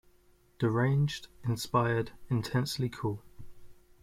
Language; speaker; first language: English; native; English